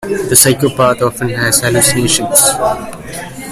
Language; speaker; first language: English; non-native, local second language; Malayalam